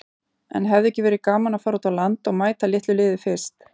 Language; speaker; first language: Icelandic; native; Icelandic